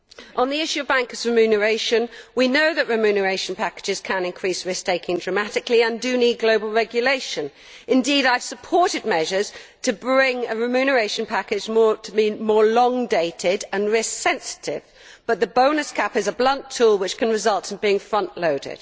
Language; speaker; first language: English; native; English